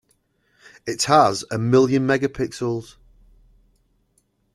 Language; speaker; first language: English; native; English